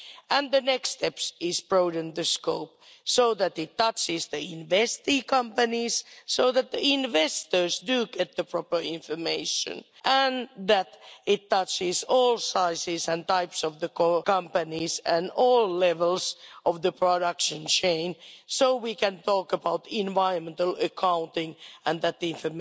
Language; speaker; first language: English; non-native, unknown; Finnish